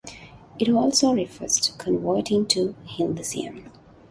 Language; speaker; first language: English; non-native, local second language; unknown